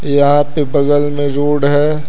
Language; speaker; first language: Hindi; native; Hindi